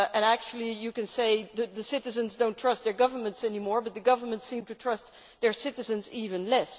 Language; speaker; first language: English; non-native, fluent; Dutch